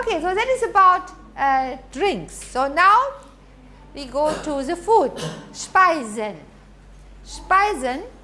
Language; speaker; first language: English; non-native, fluent; German